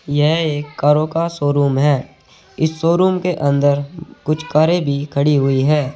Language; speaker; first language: Hindi; native; Hindi